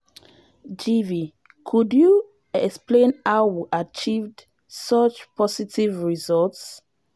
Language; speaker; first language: English; non-native, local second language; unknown